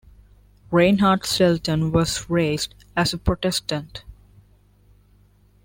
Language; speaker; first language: English; non-native, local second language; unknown